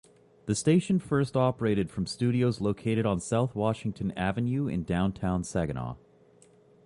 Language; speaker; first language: English; native; English